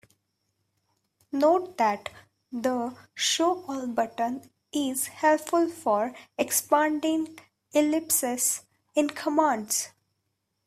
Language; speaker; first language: English; non-native, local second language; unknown